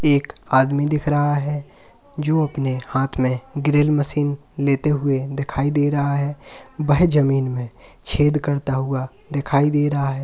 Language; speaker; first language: Hindi; native; Hindi